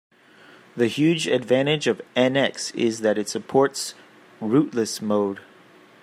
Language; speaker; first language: English; native; English